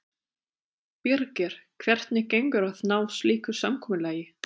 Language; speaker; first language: Icelandic; non-native, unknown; German